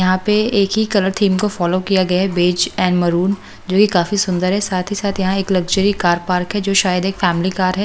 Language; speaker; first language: Hindi; native; Hindi